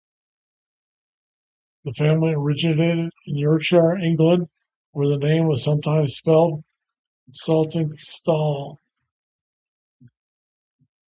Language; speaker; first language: English; native; English